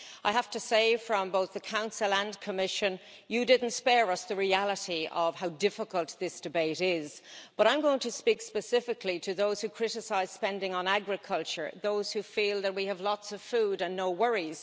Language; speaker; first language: English; native; English